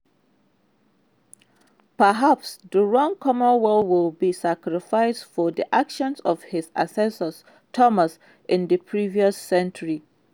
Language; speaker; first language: English; non-native, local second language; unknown